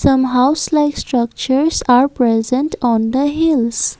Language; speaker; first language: English; non-native, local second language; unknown